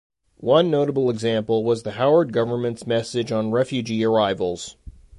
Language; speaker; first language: English; native; English